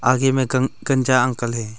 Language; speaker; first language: Hindi; early bilingual, other home language; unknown